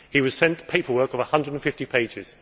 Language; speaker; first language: English; native; English